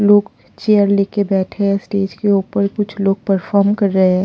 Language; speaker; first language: Hindi; non-native, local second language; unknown